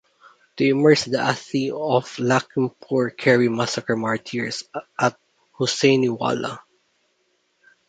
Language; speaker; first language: English; non-native, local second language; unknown